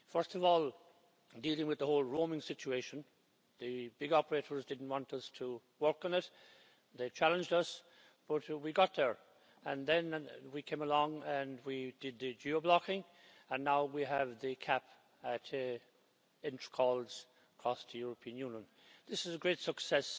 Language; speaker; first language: English; native; English